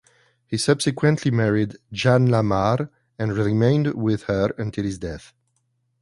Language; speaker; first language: English; non-native, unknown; French